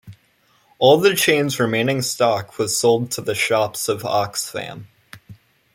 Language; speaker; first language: English; native; English